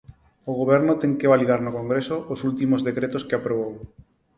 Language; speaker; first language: Galician; non-native, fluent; Spanish